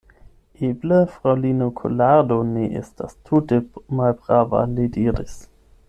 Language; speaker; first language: Esperanto; non-native, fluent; German